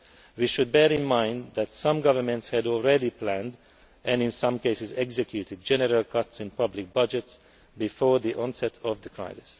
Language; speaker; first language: English; non-native, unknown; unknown